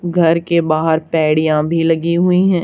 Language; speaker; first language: Hindi; native; Hindi